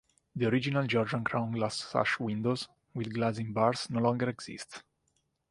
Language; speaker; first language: English; non-native, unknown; Italian